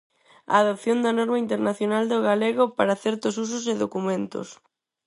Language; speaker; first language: Galician; non-native, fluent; Spanish